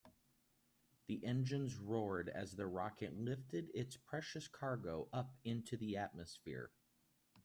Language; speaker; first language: English; native; English